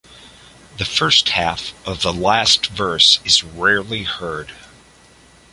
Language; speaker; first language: English; native; English